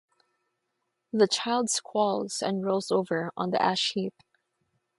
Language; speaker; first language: English; non-native, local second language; Filipino